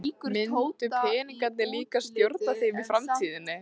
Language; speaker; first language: Icelandic; native; Icelandic